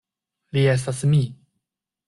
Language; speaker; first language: Esperanto; non-native, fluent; Chinese